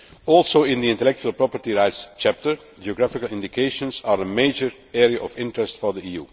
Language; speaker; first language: English; non-native, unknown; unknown